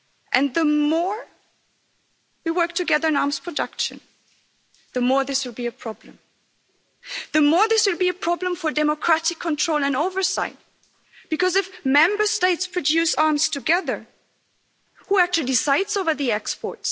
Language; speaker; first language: English; non-native, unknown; German